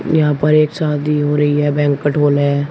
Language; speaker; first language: Hindi; native; Hindi